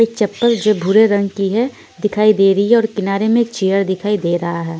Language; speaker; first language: Hindi; non-native, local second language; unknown